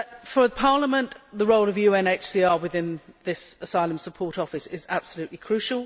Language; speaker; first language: English; native; English